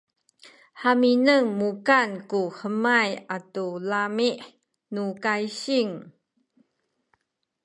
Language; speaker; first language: Sakizaya; non-native, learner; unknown